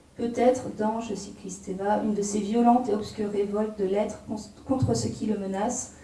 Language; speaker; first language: French; native; French